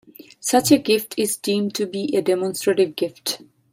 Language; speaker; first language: English; non-native, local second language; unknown